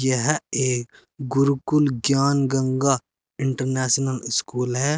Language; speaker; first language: Hindi; native; Hindi